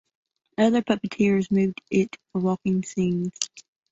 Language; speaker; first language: English; native; English